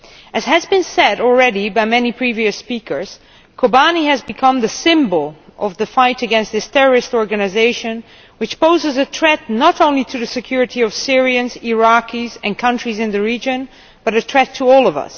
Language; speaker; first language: English; non-native, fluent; Dutch